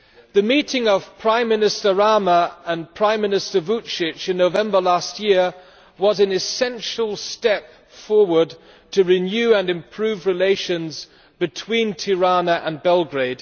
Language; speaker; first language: English; non-native, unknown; German